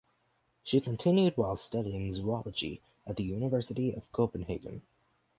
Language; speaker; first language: English; native; English